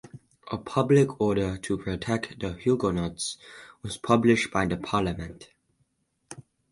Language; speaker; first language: English; native; English